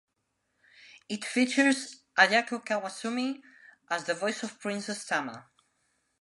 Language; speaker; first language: English; non-native, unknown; Spanish